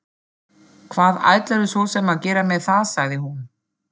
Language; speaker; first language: Icelandic; non-native, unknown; German